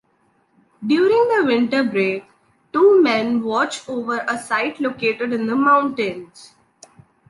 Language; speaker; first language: English; non-native, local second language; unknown